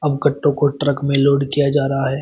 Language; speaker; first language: Hindi; native; Hindi